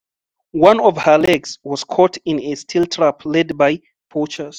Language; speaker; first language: English; non-native, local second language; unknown